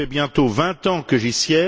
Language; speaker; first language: French; native; French